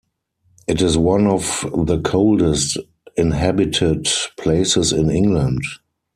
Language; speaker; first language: English; non-native, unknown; German